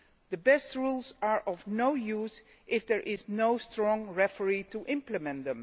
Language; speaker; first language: English; non-native, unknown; Dutch